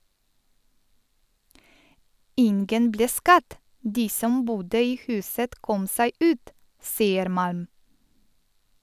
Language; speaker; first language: Norwegian; non-native, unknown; Polish